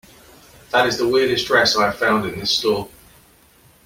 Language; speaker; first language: English; native; English